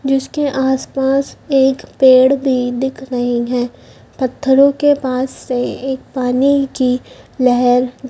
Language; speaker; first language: Hindi; native; Hindi